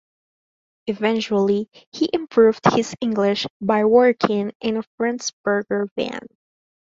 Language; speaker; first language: English; non-native, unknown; Spanish